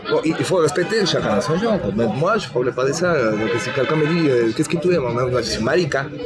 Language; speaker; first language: French; non-native, learner; Spanish